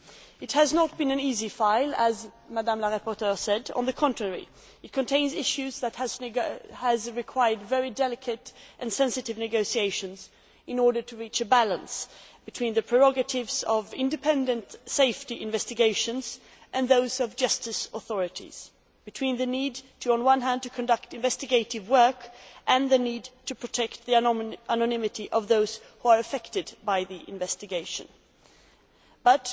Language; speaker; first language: English; non-native, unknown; Swedish